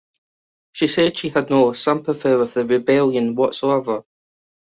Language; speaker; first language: English; native; English